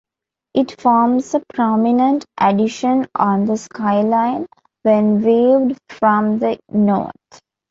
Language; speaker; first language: English; non-native, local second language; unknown